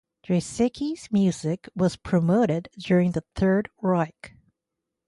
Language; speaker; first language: English; native; English